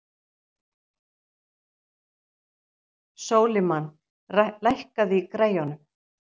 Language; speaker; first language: Icelandic; native; Icelandic